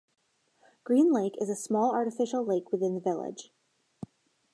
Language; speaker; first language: English; native; English